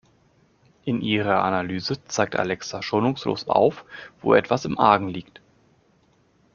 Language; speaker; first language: German; native; German